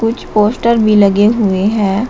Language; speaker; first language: Hindi; native; Hindi